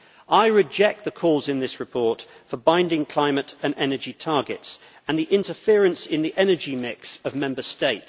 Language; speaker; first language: English; native; English